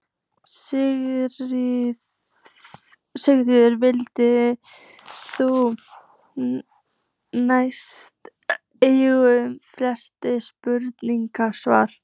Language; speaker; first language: Icelandic; native; Icelandic